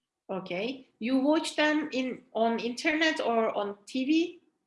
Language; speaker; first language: English; non-native, fluent; Turkish